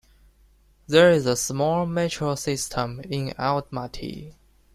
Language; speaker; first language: English; non-native, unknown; Chinese